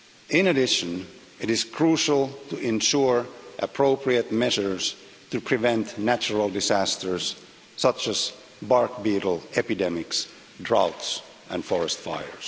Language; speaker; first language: English; non-native, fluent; Finnish